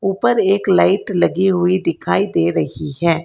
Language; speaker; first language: Hindi; non-native, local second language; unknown